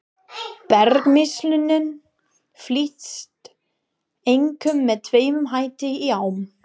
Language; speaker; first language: Icelandic; non-native, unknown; English